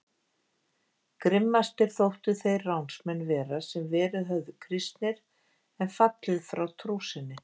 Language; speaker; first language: Icelandic; native; Icelandic